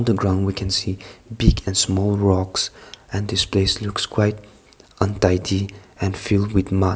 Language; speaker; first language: English; non-native, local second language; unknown